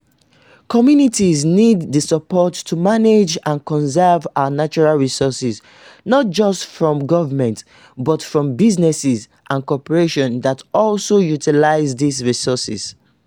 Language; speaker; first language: English; non-native, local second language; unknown